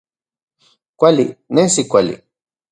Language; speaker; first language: Central Puebla Nahuatl; non-native, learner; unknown